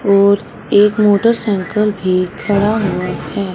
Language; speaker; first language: Hindi; non-native, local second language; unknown